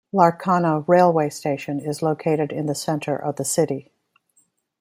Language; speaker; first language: English; native; English